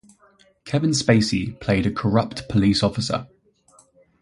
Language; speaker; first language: English; native; English